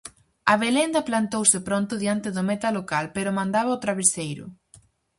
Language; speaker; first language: Galician; native; Galician